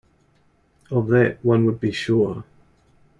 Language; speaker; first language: English; native; English